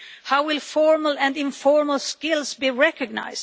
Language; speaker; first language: English; non-native, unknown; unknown